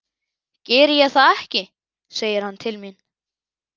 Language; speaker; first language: Icelandic; native; Icelandic